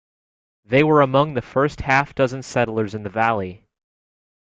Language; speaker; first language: English; native; English